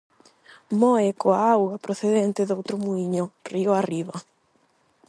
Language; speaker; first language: Galician; non-native, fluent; Spanish